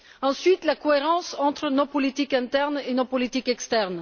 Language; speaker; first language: French; non-native, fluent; Bulgarian